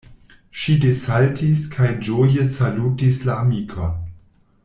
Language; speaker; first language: Esperanto; non-native, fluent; German